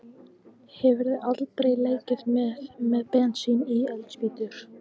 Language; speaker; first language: Icelandic; non-native, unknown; English